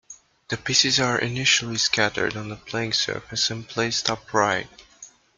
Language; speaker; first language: English; native; English